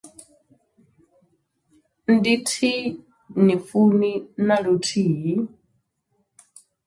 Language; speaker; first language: Venda; non-native, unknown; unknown